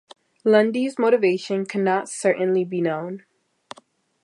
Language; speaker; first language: English; native; English